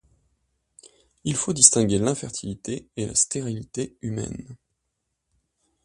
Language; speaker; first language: French; native; French